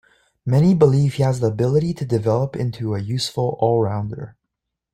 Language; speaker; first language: English; native; English